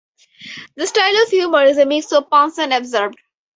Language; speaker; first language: English; native; English